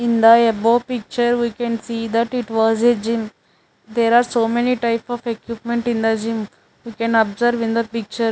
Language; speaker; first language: English; non-native, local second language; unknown